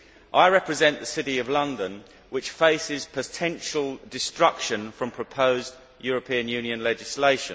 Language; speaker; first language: English; native; English